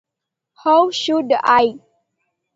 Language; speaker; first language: English; non-native, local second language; Tamil